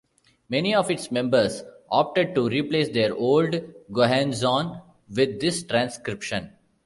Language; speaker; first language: English; non-native, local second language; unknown